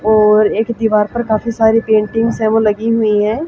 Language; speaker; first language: Hindi; native; Hindi